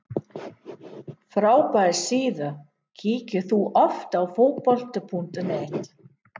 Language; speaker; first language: Icelandic; non-native, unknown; English